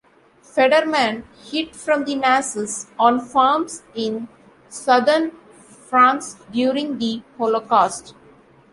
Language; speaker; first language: English; non-native, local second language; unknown